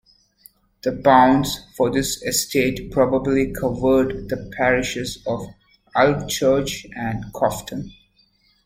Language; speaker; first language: English; native; English